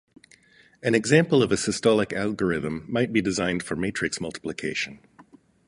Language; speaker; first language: English; native; English